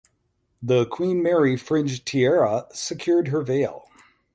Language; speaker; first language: English; native; English